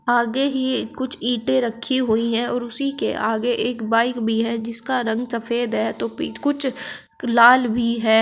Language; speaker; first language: Hindi; native; Hindi